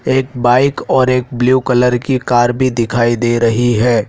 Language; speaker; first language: Hindi; native; Hindi